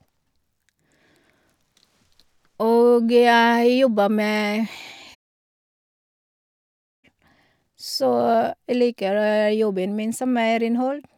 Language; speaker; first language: Norwegian; non-native, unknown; Filipino